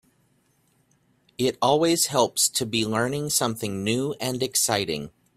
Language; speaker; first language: English; native; English